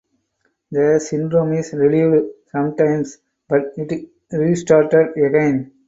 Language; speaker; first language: English; non-native, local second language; Tamil